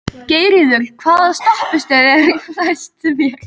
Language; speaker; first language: Icelandic; native; Icelandic